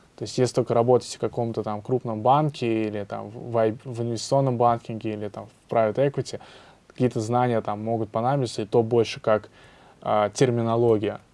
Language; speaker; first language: Russian; native; Russian